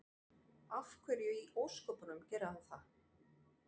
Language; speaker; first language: Icelandic; non-native, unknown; French